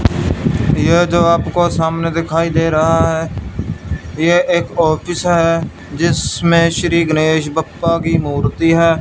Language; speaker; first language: Hindi; non-native, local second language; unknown